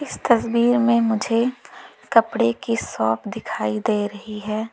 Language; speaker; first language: Hindi; native; Hindi